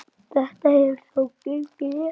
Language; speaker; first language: Icelandic; native; Icelandic